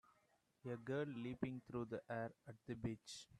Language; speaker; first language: English; non-native, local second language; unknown